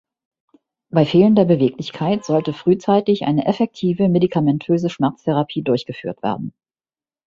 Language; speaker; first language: German; native; German